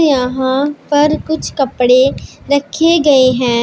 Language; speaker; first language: Hindi; non-native, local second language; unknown